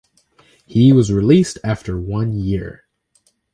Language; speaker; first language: English; native; English